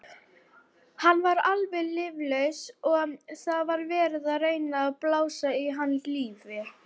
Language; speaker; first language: Icelandic; native; Icelandic